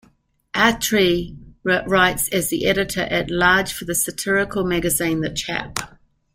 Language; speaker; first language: English; native; English